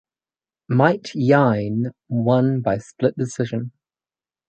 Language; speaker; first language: English; native; English